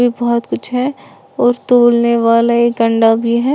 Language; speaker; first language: Hindi; native; Hindi